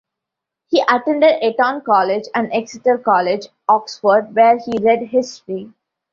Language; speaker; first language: English; non-native, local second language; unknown